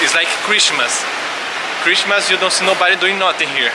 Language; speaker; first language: English; non-native, learner; Portuguese